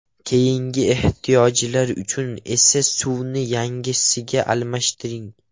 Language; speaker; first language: Uzbek; non-native, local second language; Russian